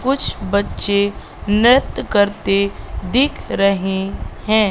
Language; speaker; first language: Hindi; native; Hindi